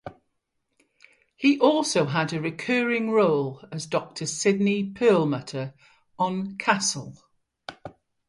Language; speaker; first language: English; native; English